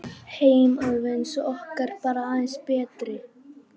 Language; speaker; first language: Icelandic; native; Icelandic